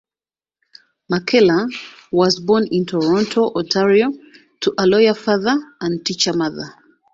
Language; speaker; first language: English; non-native, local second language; Ganda